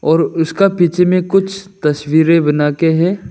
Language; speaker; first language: Hindi; non-native, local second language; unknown